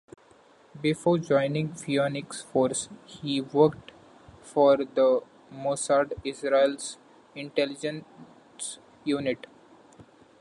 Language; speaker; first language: English; non-native, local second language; Marathi